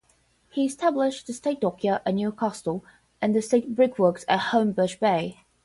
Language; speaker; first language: English; non-native, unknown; Portuguese